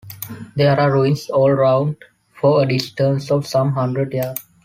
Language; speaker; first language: English; non-native, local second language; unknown